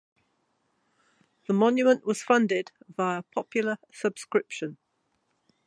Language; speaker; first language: English; native; English